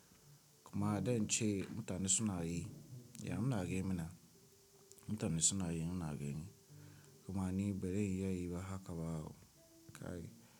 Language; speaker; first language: Hausa; non-native, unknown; Tiv